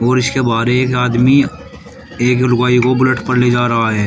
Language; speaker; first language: Hindi; native; Hindi